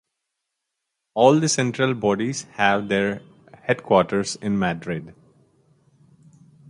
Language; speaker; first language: English; non-native, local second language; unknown